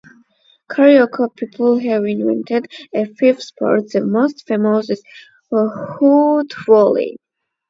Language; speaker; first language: English; non-native, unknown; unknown